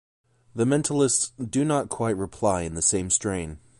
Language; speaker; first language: English; native; English